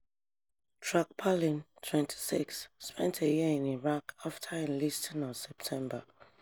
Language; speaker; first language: English; non-native, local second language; Yoruba